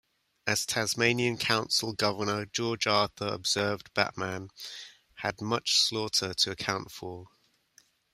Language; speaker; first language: English; native; English